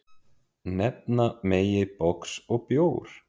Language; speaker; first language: Icelandic; native; Icelandic